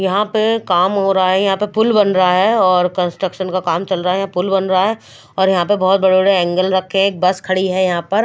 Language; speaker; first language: Hindi; non-native, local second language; Punjabi